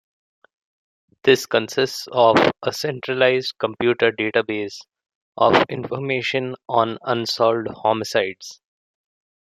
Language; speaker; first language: English; non-native, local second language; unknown